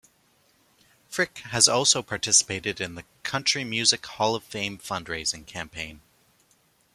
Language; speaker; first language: English; native; English